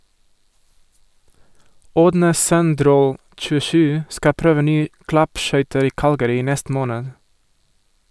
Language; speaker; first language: Norwegian; non-native, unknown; Portuguese